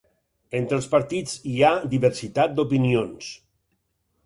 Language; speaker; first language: Catalan; native; Catalan